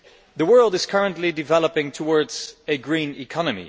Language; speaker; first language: English; non-native, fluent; Dutch